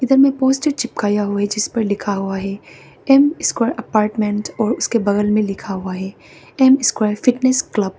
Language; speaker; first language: Hindi; early bilingual, other home language; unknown